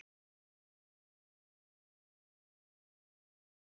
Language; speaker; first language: Icelandic; native; Icelandic